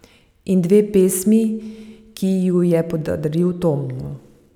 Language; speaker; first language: Slovenian; native; Slovenian